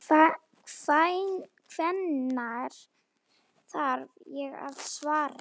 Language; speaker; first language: Icelandic; non-native, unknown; Slovak